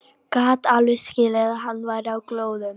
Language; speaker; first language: Icelandic; non-native, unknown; Polish